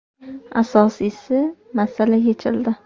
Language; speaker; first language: Uzbek; native; Uzbek